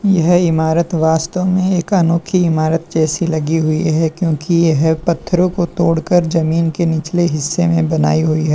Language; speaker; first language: Hindi; native; Hindi